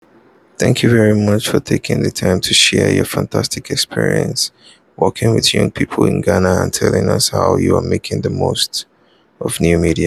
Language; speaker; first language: English; non-native, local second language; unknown